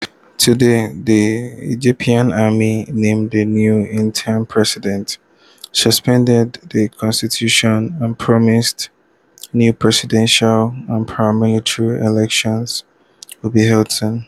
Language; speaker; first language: English; non-native, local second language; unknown